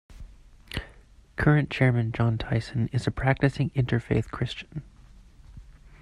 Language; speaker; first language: English; native; English